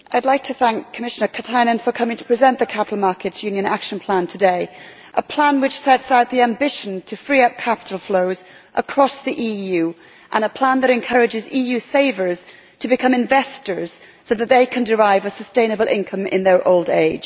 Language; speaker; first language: English; native; English